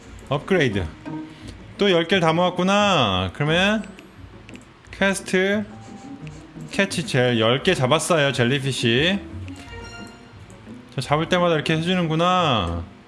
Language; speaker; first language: Korean; native; Korean